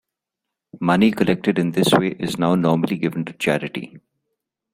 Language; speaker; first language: English; non-native, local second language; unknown